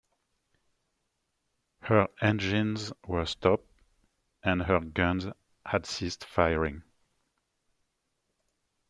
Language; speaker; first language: English; non-native, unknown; French